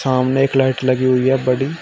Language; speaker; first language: Hindi; native; Hindi